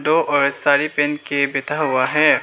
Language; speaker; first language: Hindi; non-native, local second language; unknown